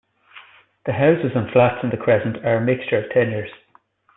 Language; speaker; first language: English; native; English